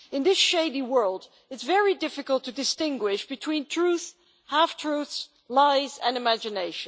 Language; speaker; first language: English; non-native, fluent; Dutch